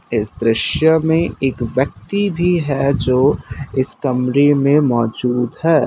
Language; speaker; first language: Hindi; non-native, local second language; Assamese